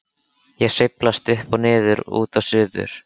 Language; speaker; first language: Icelandic; native; Icelandic